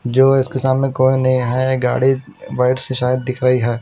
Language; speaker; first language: Hindi; non-native, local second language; Punjabi